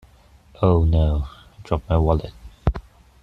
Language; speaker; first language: English; non-native, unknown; Chinese